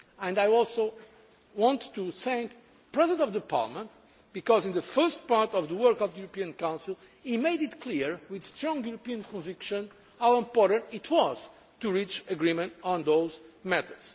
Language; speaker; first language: English; non-native, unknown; Portuguese